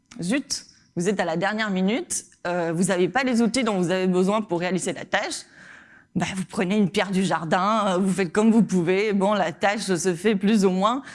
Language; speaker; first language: French; non-native, fluent; Spanish